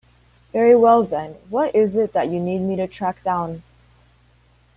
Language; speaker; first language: English; native; English